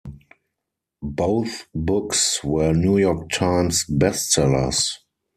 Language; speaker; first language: English; non-native, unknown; German